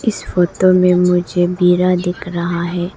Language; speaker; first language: Hindi; non-native, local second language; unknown